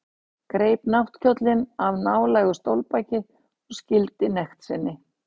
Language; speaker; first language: Icelandic; native; Icelandic